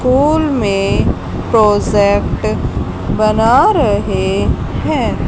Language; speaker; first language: Hindi; native; Hindi